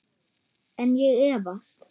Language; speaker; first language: Icelandic; non-native, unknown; German